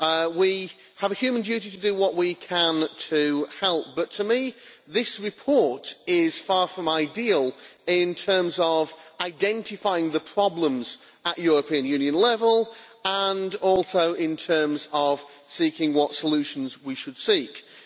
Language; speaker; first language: English; native; English